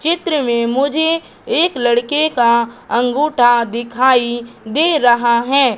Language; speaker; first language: Hindi; native; Hindi